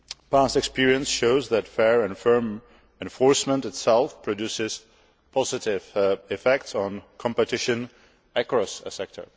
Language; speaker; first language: English; non-native, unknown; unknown